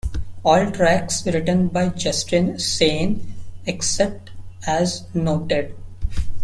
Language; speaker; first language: English; non-native, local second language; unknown